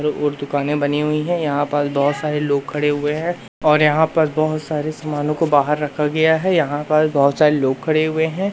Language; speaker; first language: Hindi; native; Hindi